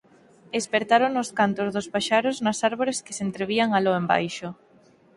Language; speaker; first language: Galician; native; Galician